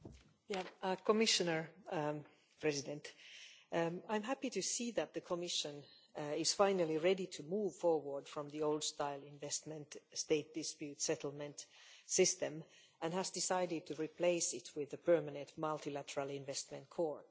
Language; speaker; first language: English; non-native, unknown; Finnish